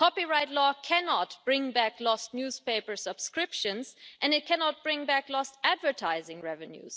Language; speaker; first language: English; non-native, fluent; German